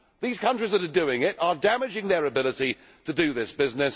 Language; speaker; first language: English; native; English